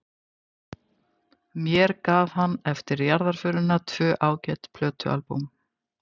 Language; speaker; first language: Icelandic; native; Icelandic